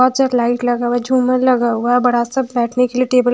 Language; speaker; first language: Hindi; non-native, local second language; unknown